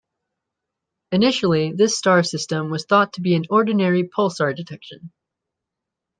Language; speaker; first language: English; native; English